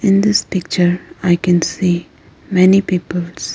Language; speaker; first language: English; non-native, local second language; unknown